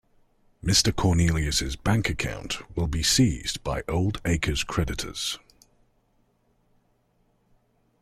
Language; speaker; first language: English; native; English